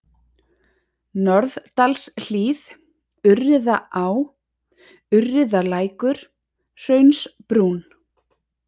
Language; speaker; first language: Icelandic; native; Icelandic